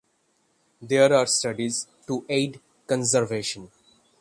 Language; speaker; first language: English; non-native, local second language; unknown